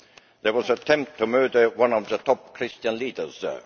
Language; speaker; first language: English; non-native, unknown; Estonian